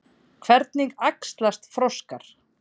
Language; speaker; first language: Icelandic; native; Icelandic